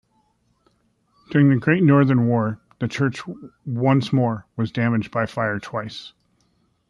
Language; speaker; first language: English; native; English